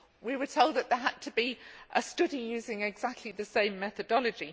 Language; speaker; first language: English; native; English